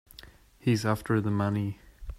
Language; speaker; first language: English; non-native, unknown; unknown